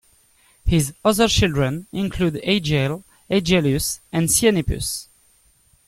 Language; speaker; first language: English; non-native, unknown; French